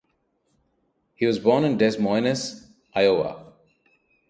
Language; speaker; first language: English; non-native, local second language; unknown